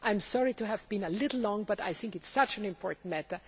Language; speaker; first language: English; non-native, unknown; German